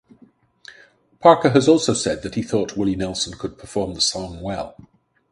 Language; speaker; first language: English; native; English